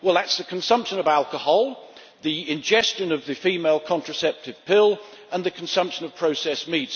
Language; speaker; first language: English; native; English